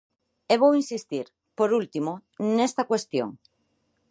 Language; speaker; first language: Galician; non-native, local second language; Spanish